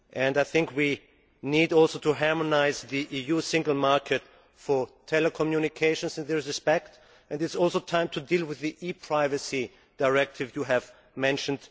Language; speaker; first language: English; non-native, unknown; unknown